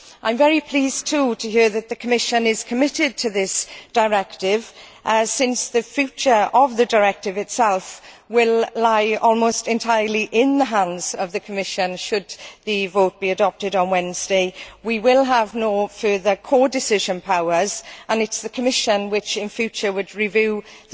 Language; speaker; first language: English; native; English